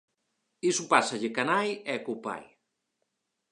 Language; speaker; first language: Galician; native; Galician